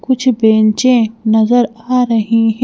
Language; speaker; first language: Hindi; native; Hindi